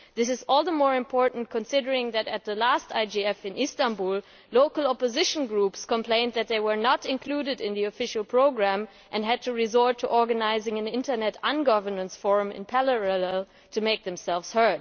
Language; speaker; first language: English; non-native, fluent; German